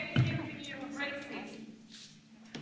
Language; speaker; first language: English; non-native, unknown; Finnish